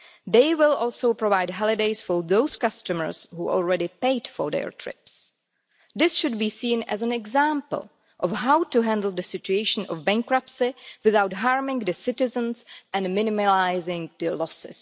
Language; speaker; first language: English; non-native, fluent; Czech